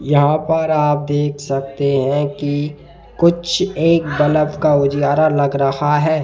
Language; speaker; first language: Hindi; native; Hindi